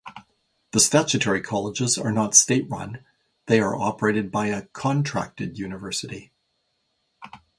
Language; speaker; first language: English; native; English